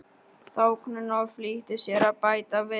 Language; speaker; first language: Icelandic; non-native, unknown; Polish